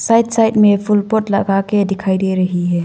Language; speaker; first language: Hindi; non-native, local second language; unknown